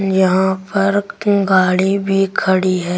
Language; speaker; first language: Hindi; native; Hindi